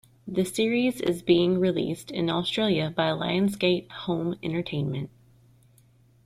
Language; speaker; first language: English; native; English